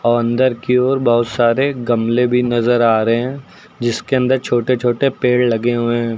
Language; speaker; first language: Hindi; native; Hindi